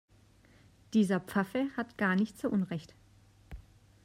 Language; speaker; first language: German; native; German